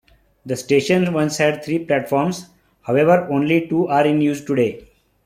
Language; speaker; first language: English; non-native, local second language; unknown